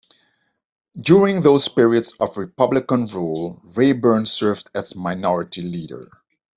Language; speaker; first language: English; non-native, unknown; Dutch